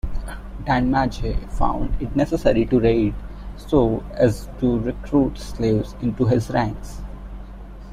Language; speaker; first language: English; non-native, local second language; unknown